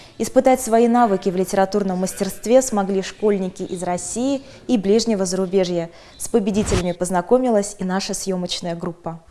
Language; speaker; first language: Russian; native; Russian